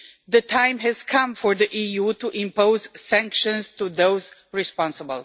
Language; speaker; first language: English; non-native, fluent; Romanian